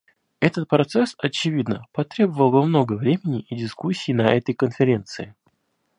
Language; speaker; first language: Russian; native; Russian